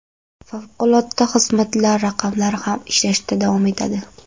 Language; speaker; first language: Uzbek; non-native, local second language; Kara-Kalpak